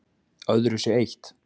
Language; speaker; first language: Icelandic; native; Icelandic